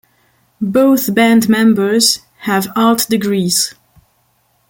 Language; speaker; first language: English; non-native, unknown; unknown